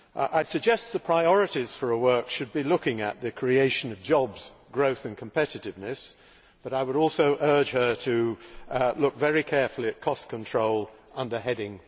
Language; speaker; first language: English; native; English